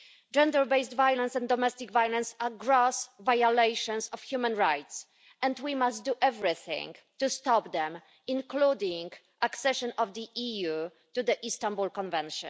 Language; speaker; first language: English; non-native, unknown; Polish